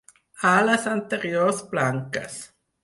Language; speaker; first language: Catalan; non-native, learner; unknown